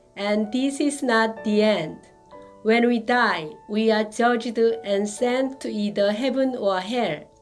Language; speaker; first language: English; non-native, learner; Korean